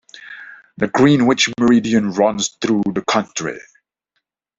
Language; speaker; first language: English; non-native, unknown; Dutch